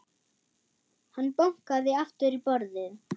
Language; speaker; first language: Icelandic; non-native, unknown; German